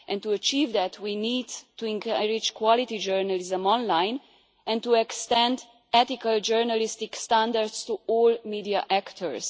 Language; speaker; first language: English; non-native, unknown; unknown